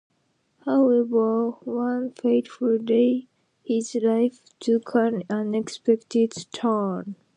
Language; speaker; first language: English; non-native, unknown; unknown